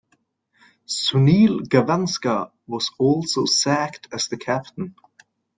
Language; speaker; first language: English; native; English